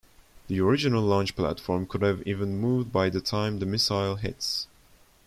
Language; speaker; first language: English; non-native, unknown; Turkish